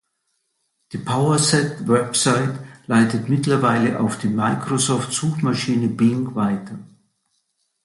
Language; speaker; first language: German; native; German